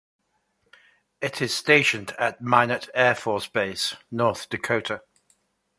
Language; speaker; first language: English; native; English